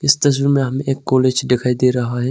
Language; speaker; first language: Hindi; early bilingual, other home language; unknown